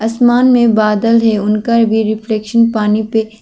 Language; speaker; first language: Hindi; non-native, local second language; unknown